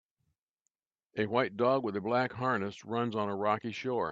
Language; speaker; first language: English; native; English